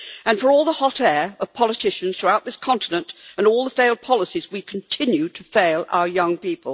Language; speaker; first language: English; native; English